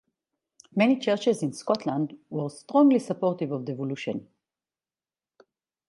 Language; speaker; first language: English; non-native, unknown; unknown